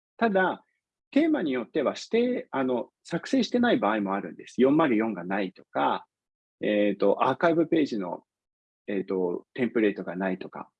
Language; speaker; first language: Japanese; non-native, fluent; English